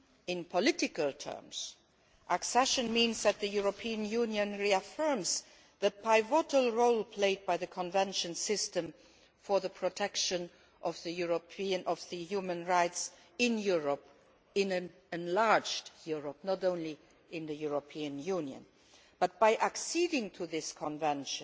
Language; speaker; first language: English; non-native, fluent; Luxembourgish